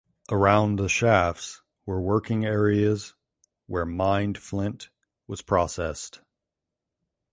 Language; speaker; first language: English; native; English